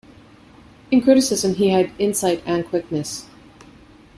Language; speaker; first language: English; native; English